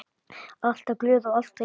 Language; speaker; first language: Icelandic; native; Icelandic